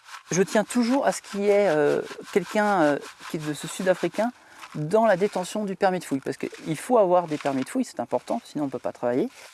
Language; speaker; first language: French; native; French